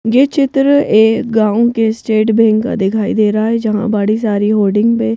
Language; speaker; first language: Hindi; native; Hindi